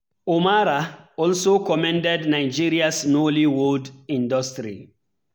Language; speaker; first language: English; non-native, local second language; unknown